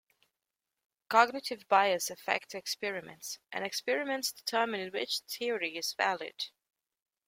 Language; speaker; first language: English; native; English